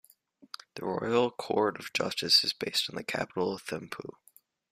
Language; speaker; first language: English; native; English